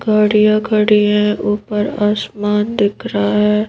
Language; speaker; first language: Hindi; native; Hindi